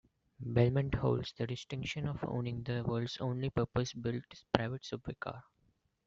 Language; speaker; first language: English; non-native, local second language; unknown